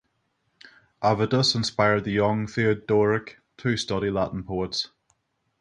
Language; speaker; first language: English; native; English